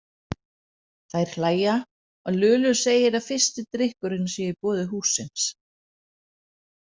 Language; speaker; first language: Icelandic; non-native, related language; Danish